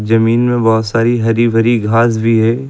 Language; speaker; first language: Hindi; native; Hindi